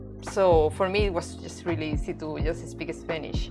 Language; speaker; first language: English; non-native, fluent; Spanish